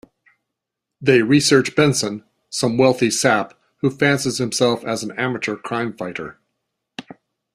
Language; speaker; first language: English; native; English